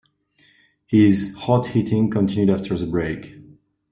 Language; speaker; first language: English; non-native, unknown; French